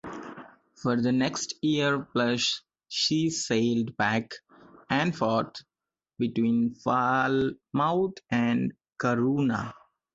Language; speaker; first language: English; non-native, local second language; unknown